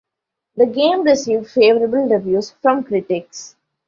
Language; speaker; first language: English; non-native, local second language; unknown